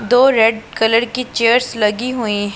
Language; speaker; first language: Hindi; non-native, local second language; Punjabi